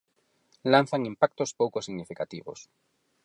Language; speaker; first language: Galician; non-native, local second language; Spanish